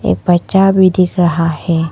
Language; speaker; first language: Hindi; non-native, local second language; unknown